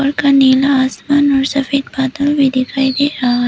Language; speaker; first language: Hindi; early bilingual, other home language; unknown